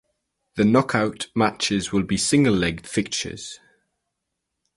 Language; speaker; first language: English; native; English